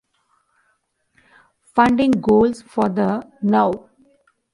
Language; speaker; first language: English; non-native, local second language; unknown